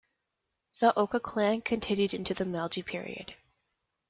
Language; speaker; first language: English; native; English